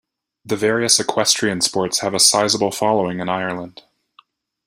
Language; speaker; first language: English; native; English